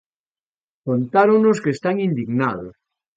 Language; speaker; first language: Galician; native; Galician